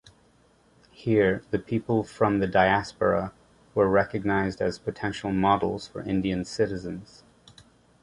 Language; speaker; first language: English; native; English